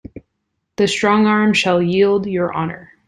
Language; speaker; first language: English; native; English